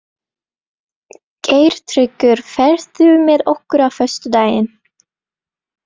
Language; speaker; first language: Icelandic; non-native, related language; Norwegian